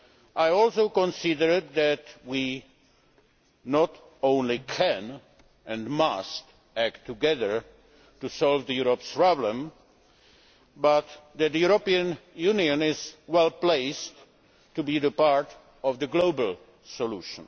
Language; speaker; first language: English; non-native, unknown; Czech